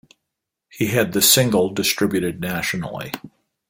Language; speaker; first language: English; native; English